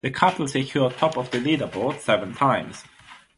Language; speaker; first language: English; non-native, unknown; German